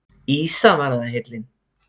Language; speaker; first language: Icelandic; native; Icelandic